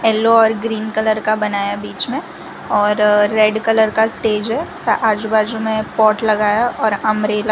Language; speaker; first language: Hindi; non-native, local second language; Gujarati